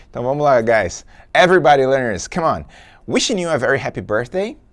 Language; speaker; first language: English; non-native, fluent; Portuguese